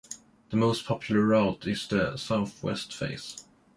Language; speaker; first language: English; non-native, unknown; Swedish